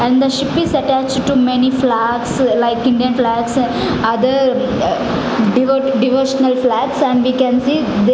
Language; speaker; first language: English; non-native, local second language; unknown